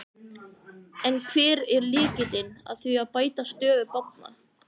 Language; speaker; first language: Icelandic; native; Icelandic